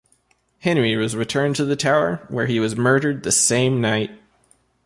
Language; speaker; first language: English; native; English